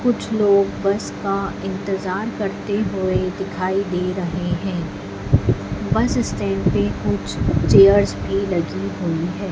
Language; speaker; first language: Hindi; native; Hindi